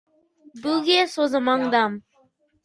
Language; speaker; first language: English; native; English